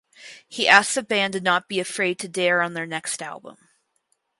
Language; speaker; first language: English; native; English